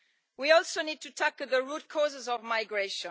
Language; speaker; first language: English; non-native, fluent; Italian